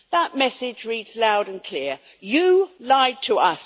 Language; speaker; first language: English; native; English